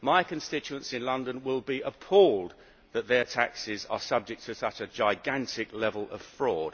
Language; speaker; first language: English; native; English